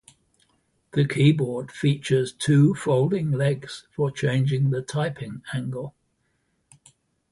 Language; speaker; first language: English; native; English